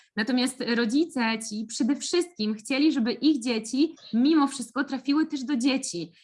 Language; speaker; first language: Polish; native; Polish